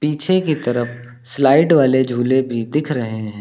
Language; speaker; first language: Hindi; native; Hindi